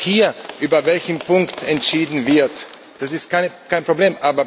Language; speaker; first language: German; non-native, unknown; Slovak